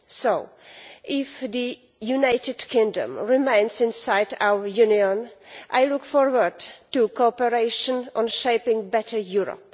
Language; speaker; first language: English; non-native, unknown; Czech